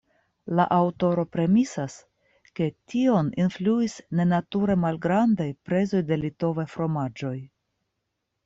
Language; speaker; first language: Esperanto; non-native, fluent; Russian